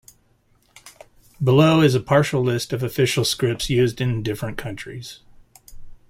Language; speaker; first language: English; native; English